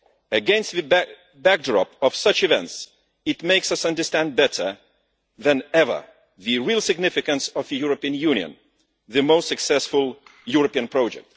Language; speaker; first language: English; non-native, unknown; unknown